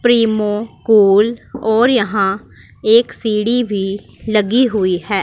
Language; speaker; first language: Hindi; non-native, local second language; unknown